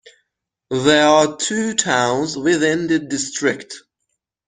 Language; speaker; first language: English; non-native, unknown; Persian